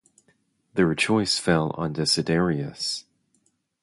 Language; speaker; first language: English; native; English